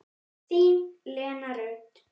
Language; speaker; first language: Icelandic; native; Icelandic